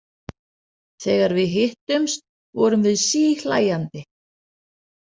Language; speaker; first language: Icelandic; non-native, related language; Danish